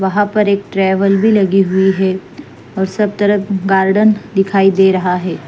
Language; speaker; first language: Hindi; non-native, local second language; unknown